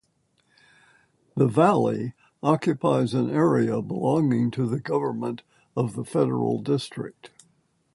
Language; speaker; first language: English; native; English